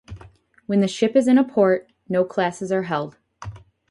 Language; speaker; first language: English; native; English